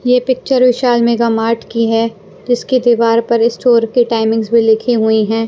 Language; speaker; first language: Hindi; non-native, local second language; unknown